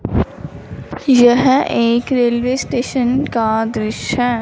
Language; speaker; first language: Hindi; non-native, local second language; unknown